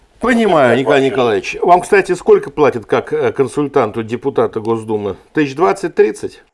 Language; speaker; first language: Russian; native; Russian